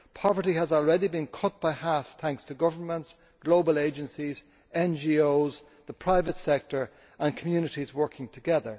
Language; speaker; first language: English; native; English